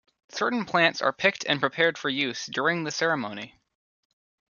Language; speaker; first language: English; native; English